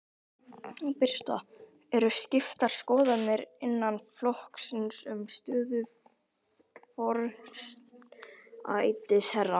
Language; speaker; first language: Icelandic; native; Icelandic